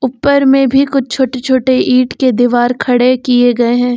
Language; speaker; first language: Hindi; native; Hindi